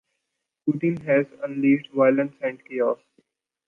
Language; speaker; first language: English; non-native, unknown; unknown